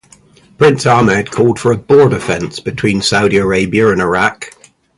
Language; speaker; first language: English; native; English